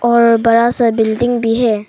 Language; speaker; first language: Hindi; non-native, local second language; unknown